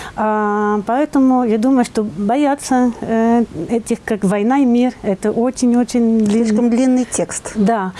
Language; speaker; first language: Russian; non-native, fluent; French